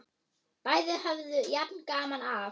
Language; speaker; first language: Icelandic; non-native, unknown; German